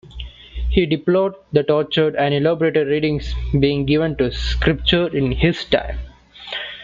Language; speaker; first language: English; non-native, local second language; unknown